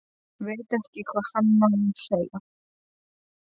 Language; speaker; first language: Icelandic; non-native, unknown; Polish